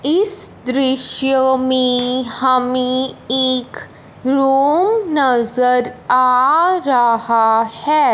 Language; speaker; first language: Hindi; non-native, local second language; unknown